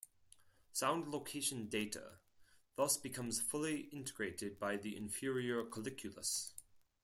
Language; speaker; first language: English; non-native, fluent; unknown